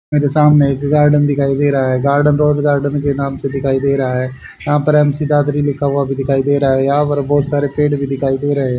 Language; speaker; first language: Hindi; native; Hindi